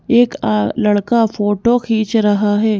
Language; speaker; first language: Hindi; native; Hindi